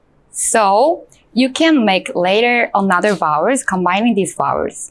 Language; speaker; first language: English; non-native, fluent; Korean